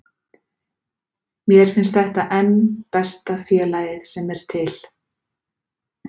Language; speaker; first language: Icelandic; native; Icelandic